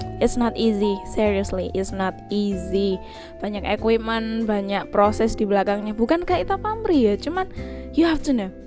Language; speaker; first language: English; non-native, learner; Indonesian